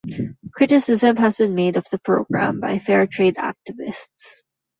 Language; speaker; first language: English; non-native, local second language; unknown